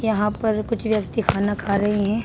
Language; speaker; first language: Hindi; native; Hindi